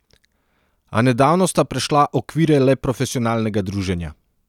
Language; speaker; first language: Slovenian; non-native, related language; Serbian